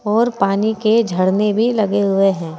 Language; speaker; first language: Hindi; native; Hindi